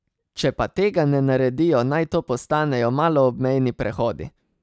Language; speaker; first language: Slovenian; native; Slovenian